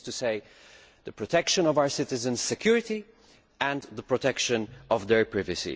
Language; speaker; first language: English; non-native, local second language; Maltese